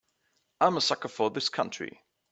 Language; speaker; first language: English; non-native, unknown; German